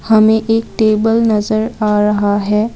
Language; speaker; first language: Hindi; non-native, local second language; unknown